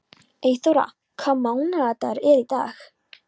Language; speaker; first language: Icelandic; non-native, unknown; Polish